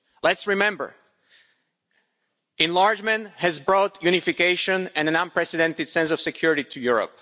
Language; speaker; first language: English; non-native, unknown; Slovak